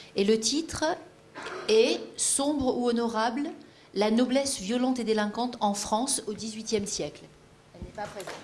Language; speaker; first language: French; early bilingual, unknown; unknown